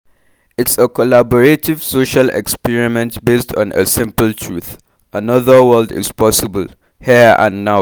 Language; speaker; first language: English; non-native, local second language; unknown